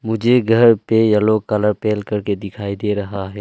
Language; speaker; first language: Hindi; early bilingual, other home language; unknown